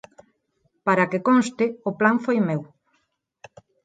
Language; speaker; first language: Galician; non-native, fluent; Spanish